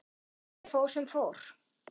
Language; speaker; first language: Icelandic; non-native, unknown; German